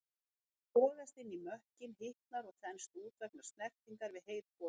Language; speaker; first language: Icelandic; native; Icelandic